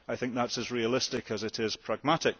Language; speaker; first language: English; early bilingual, heritage; English